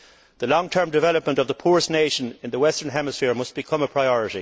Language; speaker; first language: English; native; English